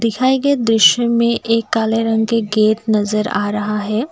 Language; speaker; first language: Hindi; non-native, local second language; Assamese